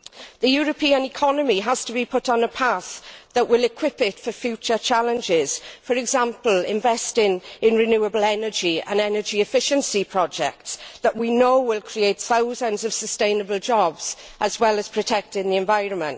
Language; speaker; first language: English; native; English